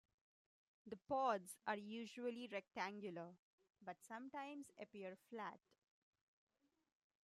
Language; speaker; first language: English; non-native, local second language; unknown